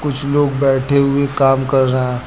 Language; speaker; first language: Hindi; native; Hindi